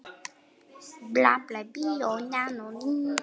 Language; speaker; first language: Icelandic; non-native, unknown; Polish